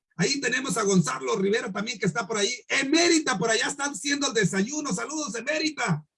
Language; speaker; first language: Spanish; native; Spanish